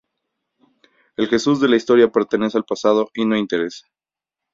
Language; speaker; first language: Spanish; native; Spanish